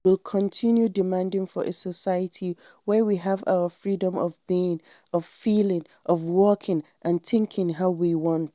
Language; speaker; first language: English; non-native, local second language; Hausa